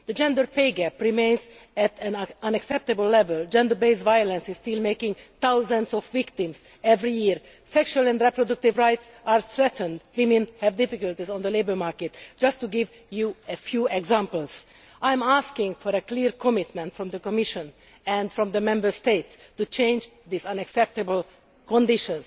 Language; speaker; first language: English; non-native, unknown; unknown